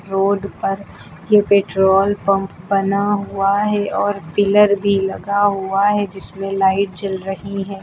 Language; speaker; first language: Hindi; native; Hindi